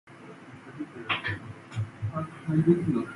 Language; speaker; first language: English; native; English